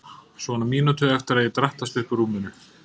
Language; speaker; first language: Icelandic; native; Icelandic